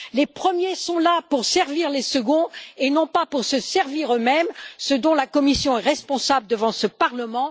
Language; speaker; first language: French; native; French